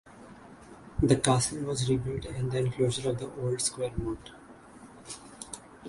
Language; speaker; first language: English; non-native, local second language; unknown